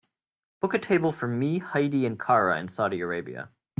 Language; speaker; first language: English; native; English